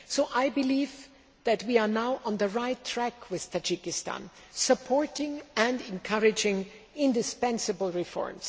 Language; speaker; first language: English; non-native, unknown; German